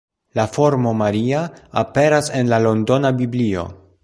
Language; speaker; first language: Esperanto; non-native, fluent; Polish